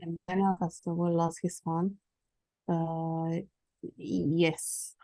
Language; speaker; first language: English; non-native, learner; Spanish